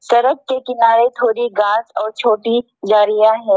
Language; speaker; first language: Hindi; non-native, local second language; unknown